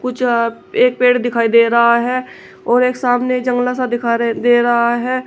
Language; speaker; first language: Hindi; native; Hindi